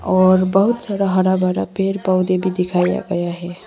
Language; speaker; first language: Hindi; non-native, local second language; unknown